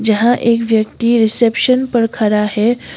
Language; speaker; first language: Hindi; non-native, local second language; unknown